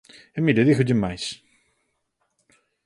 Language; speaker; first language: Galician; native; Galician